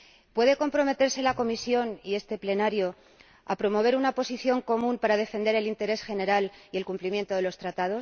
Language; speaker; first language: Spanish; native; Spanish